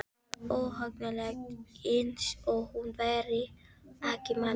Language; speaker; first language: Icelandic; non-native, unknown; Filipino